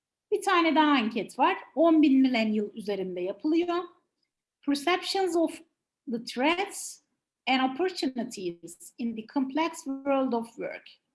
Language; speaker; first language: English; non-native, fluent; Turkish